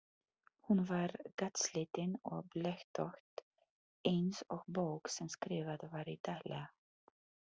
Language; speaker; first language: Icelandic; non-native, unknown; Polish